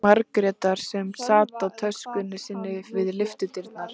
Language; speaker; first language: Icelandic; native; Icelandic